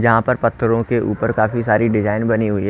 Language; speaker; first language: Hindi; native; Hindi